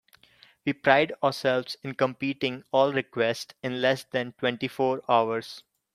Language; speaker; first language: English; non-native, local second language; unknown